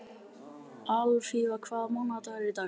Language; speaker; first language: Icelandic; native; Icelandic